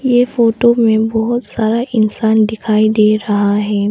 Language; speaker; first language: Hindi; early bilingual, other home language; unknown